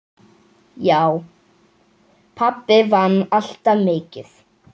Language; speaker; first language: Icelandic; native; Icelandic